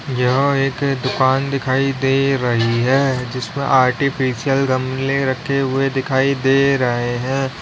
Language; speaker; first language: Hindi; native; Hindi